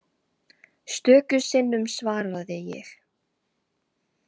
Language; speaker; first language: Icelandic; non-native, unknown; Chinese